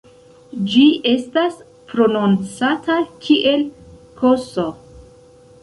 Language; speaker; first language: Esperanto; non-native, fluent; Central Kurdish